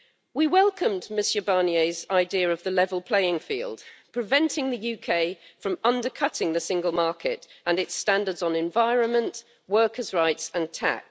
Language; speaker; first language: English; native; English